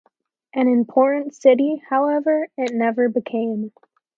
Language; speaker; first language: English; native; English